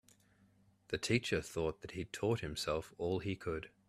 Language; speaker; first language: English; native; English